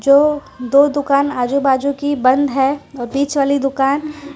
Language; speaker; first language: Hindi; non-native, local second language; Gujarati